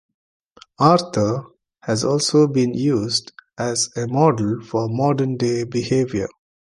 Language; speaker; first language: English; non-native, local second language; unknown